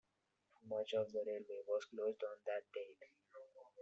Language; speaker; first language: English; non-native, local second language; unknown